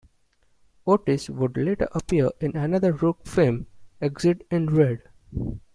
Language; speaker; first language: English; non-native, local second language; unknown